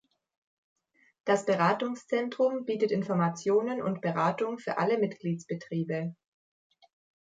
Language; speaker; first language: German; native; German